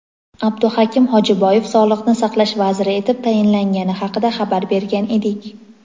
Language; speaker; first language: Uzbek; native; Uzbek